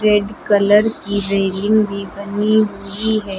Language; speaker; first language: Hindi; native; Hindi